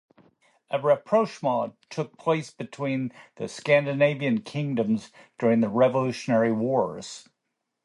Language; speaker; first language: English; native; English